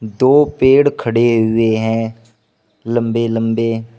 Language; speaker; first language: Hindi; native; Hindi